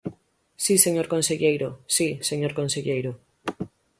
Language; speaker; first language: Galician; native; Galician